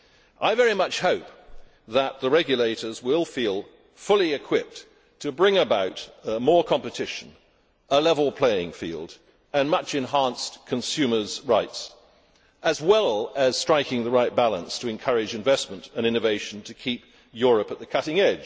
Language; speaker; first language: English; native; English